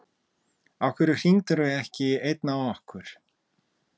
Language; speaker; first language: Icelandic; non-native, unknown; Russian